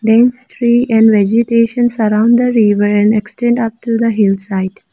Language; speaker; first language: English; non-native, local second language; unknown